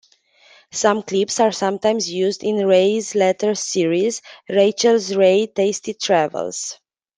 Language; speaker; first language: English; non-native, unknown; Romanian